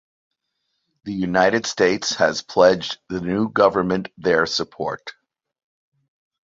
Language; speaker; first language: English; native; English